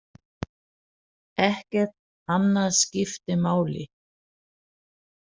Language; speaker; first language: Icelandic; non-native, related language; Danish